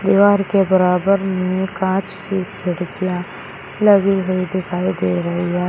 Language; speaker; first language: Hindi; native; Hindi